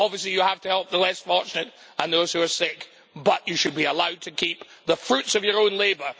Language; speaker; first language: English; native; English